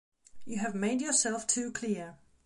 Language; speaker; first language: English; non-native, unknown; Belarusian